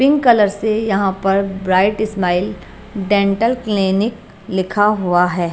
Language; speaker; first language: Hindi; non-native, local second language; Punjabi